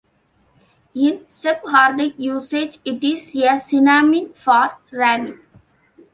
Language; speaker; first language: English; non-native, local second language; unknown